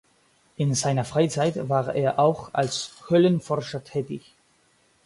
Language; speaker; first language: German; non-native, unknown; Basque